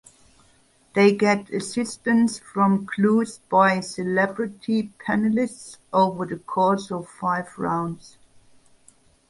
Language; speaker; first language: English; non-native, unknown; German